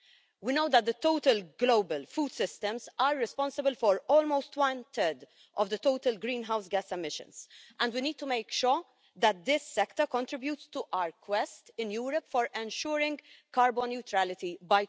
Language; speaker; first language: English; non-native, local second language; Maltese